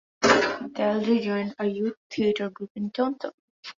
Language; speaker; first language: English; non-native, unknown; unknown